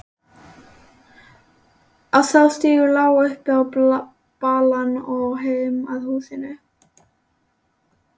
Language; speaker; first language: Icelandic; native; Icelandic